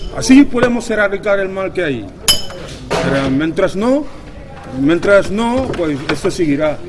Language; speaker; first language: Spanish; non-native, fluent; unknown